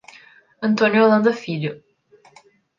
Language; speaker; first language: Portuguese; native; Portuguese